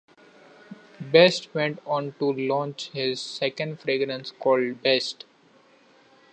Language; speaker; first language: English; non-native, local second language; Marathi